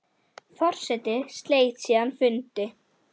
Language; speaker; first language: Icelandic; native; Icelandic